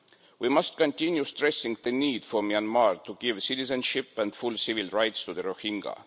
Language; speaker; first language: English; non-native, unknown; Estonian